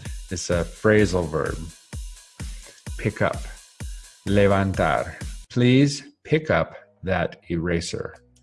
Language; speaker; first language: English; native; English